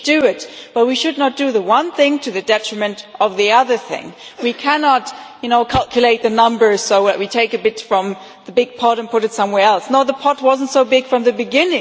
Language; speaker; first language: English; non-native, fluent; German